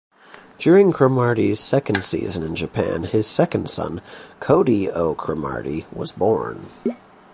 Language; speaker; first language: English; native; English